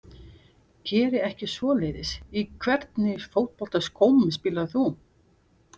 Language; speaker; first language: Icelandic; non-native, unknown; Portuguese